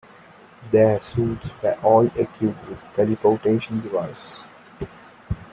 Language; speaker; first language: English; non-native, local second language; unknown